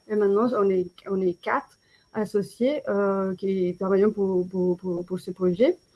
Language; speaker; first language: French; non-native, fluent; Spanish